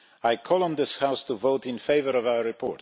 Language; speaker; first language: English; non-native, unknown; Polish